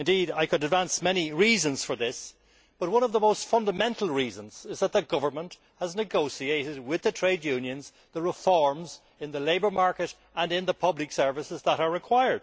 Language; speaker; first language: English; native; English